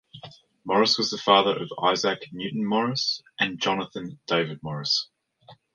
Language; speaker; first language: English; native; English